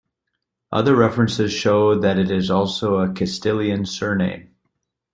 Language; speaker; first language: English; native; English